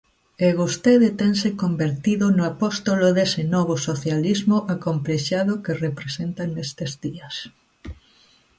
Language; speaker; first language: Galician; native; Galician